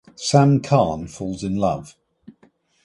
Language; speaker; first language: English; native; English